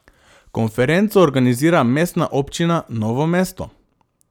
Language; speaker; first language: Slovenian; non-native, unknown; Macedonian